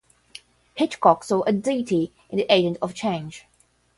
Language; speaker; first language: English; non-native, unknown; Portuguese